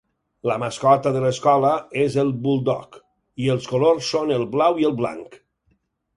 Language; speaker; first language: Catalan; native; Catalan